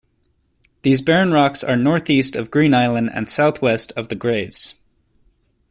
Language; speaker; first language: English; native; English